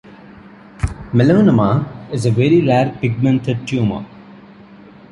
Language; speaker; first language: English; non-native, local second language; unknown